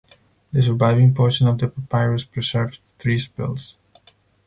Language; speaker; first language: English; non-native, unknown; Spanish